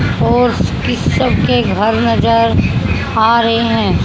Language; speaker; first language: Hindi; native; Hindi